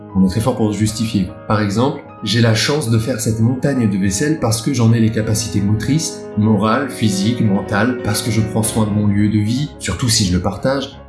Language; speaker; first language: French; native; French